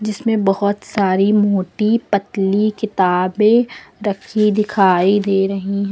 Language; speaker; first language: Hindi; native; Hindi